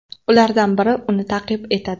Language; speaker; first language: Uzbek; native; Uzbek